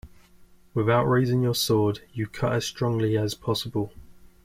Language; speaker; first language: English; native; English